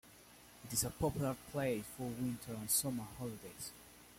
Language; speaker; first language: English; non-native, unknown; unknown